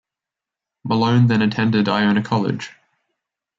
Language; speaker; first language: English; native; English